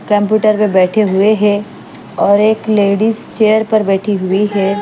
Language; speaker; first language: Hindi; non-native, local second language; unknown